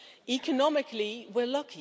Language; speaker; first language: English; non-native, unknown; Dutch